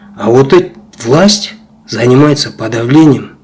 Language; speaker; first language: Russian; non-native, local second language; Kazakh